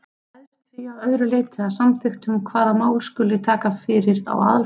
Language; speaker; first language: Icelandic; native; Icelandic